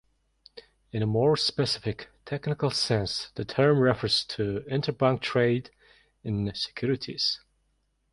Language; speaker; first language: English; non-native, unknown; Mongolian